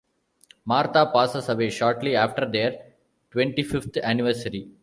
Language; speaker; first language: English; non-native, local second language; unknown